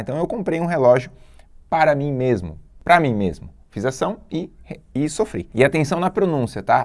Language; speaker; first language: Portuguese; native; Portuguese